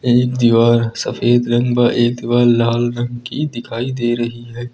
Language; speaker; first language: Hindi; native; Hindi